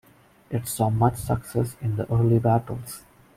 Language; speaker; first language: English; non-native, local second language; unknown